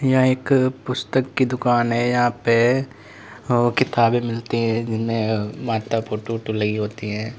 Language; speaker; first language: Hindi; native; Hindi